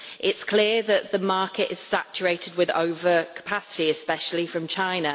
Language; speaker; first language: English; native; English